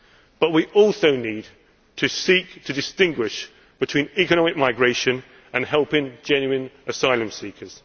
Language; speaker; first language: English; native; English